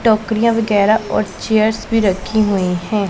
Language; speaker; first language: Hindi; non-native, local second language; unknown